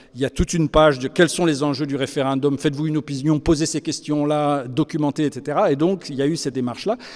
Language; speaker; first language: French; native; French